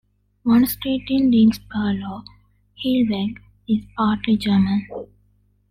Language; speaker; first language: English; non-native, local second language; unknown